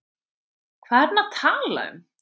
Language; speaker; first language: Icelandic; native; Icelandic